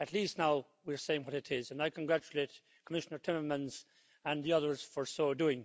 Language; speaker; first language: English; native; English